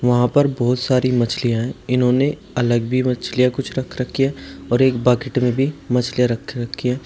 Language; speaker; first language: Hindi; native; Hindi